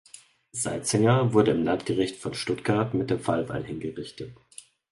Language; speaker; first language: German; native; German